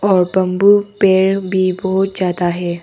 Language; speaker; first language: Hindi; non-native, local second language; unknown